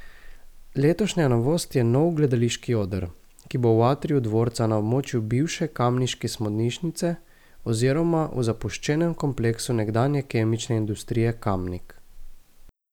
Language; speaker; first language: Slovenian; native; Slovenian